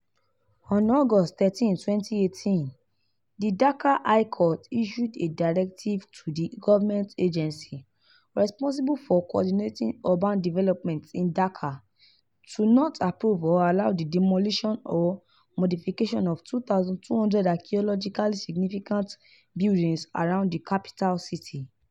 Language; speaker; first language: English; non-native, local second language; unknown